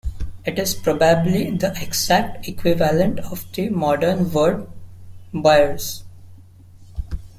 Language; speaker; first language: English; non-native, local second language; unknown